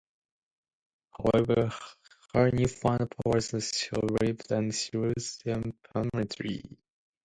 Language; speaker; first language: English; non-native, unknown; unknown